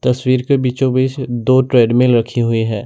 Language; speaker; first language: Hindi; non-native, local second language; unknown